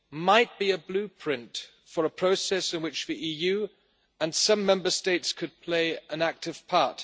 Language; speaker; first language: English; non-native, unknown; German